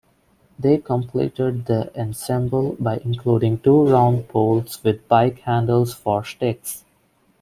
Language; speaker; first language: English; non-native, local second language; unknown